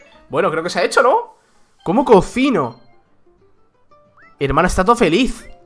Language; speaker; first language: Spanish; native; Spanish